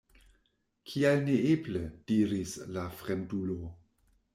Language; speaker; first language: Esperanto; non-native, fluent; German